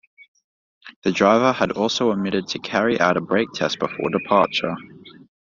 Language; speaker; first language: English; native; English